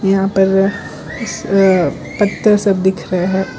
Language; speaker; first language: Hindi; non-native, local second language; Gujarati